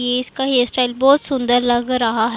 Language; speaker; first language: Hindi; non-native, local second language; Punjabi